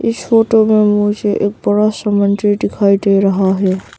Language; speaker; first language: Hindi; non-native, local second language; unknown